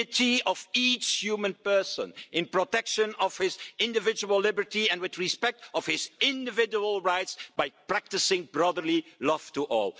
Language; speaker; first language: English; non-native, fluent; Dutch